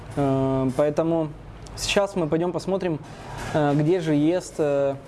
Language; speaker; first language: Russian; native; Russian